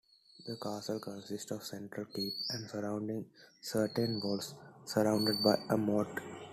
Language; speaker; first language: English; non-native, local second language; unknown